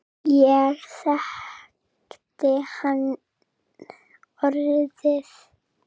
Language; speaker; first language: Icelandic; non-native, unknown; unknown